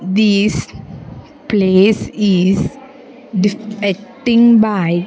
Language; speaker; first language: English; non-native, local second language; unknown